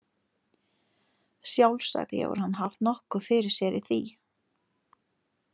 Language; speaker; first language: Icelandic; non-native, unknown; Lithuanian